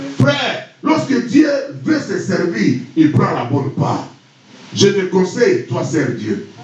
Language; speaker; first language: French; non-native, local second language; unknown